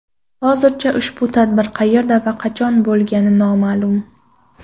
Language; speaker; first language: Uzbek; non-native, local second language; Kara-Kalpak